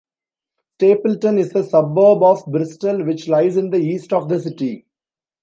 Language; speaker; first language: English; non-native, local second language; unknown